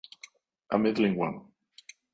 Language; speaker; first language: English; non-native, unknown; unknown